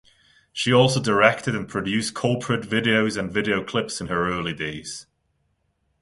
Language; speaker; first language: English; non-native, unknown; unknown